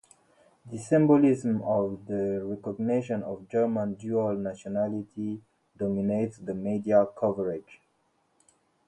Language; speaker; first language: English; non-native, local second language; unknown